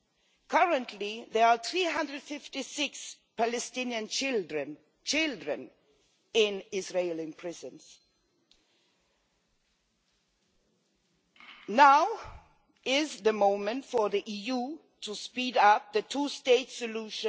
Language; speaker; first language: English; non-native, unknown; Swedish